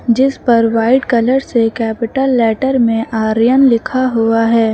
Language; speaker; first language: Hindi; native; Hindi